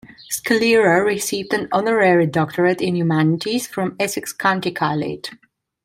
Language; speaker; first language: English; non-native, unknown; Italian